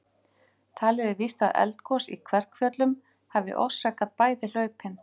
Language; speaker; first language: Icelandic; native; Icelandic